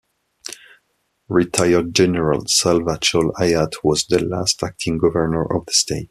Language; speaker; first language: English; non-native, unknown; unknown